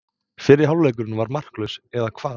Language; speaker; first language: Icelandic; non-native, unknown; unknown